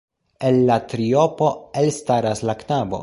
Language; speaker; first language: Esperanto; non-native, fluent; Polish